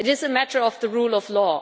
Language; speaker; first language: English; non-native, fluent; German